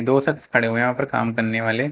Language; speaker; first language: Hindi; native; Hindi